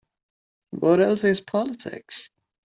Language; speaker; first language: English; non-native, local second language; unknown